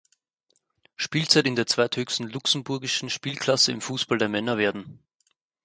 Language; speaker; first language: German; native; German